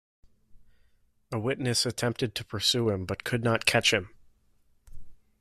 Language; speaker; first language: English; native; English